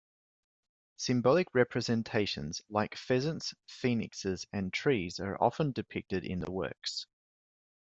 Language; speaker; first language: English; native; English